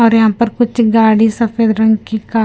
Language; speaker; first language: Hindi; non-native, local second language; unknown